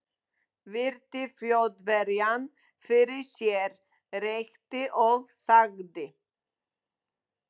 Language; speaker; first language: Icelandic; non-native, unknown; Polish